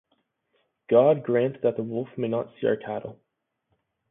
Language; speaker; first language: English; native; English